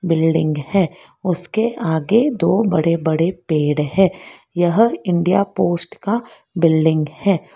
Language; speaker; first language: Hindi; non-native, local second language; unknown